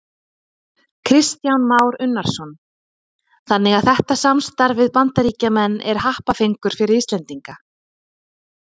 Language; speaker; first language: Icelandic; native; Icelandic